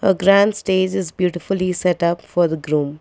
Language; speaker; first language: English; non-native, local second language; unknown